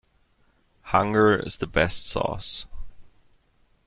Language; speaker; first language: English; non-native, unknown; German